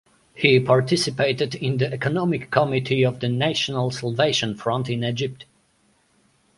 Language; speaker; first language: English; non-native, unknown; Polish